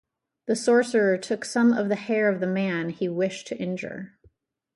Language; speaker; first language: English; native; English